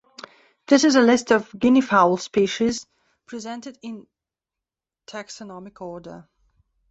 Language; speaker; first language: English; non-native, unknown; Belarusian